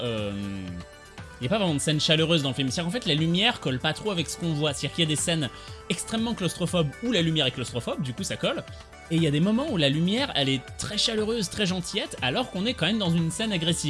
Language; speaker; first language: French; native; French